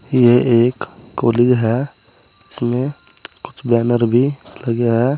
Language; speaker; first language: Hindi; native; Hindi